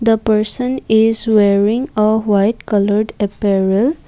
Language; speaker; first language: English; non-native, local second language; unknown